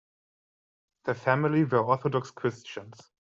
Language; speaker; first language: English; non-native, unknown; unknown